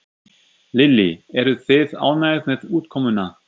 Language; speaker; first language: Icelandic; non-native, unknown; German